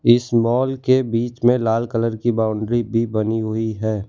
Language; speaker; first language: Hindi; non-native, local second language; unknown